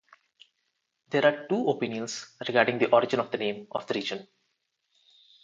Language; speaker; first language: English; non-native, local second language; Telugu